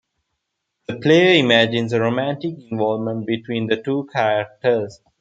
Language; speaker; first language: English; non-native, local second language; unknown